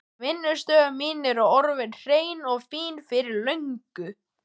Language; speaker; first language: Icelandic; native; Icelandic